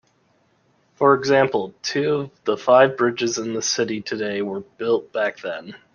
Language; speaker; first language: English; native; English